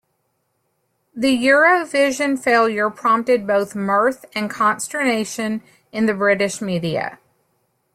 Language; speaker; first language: English; native; English